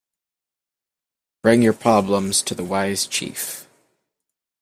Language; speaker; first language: English; native; English